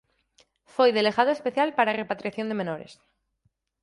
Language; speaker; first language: Galician; native; Galician